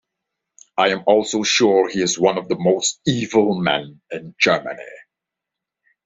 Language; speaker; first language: English; non-native, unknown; Dutch